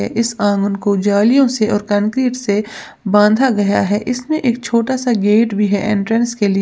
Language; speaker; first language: Hindi; native; Hindi